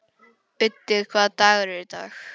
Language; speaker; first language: Icelandic; non-native, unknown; English